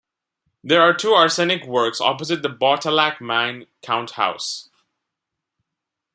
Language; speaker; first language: English; non-native, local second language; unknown